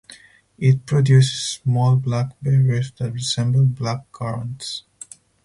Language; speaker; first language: English; non-native, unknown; Spanish